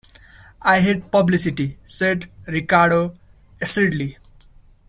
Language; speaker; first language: English; non-native, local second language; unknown